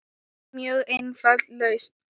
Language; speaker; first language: Icelandic; non-native, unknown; Thai